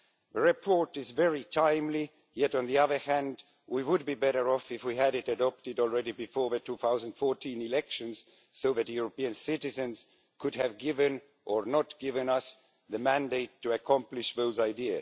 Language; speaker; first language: English; non-native, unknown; Estonian